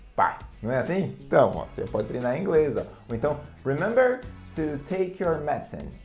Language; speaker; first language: Portuguese; native; Portuguese